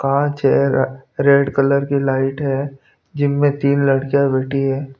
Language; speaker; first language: Hindi; non-native, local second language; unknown